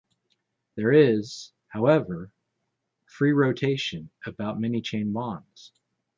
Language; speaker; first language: English; native; English